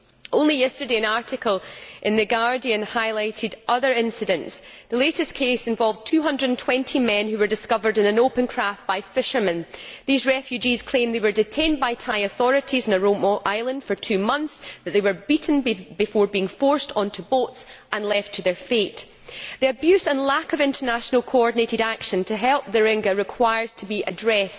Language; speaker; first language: English; native; English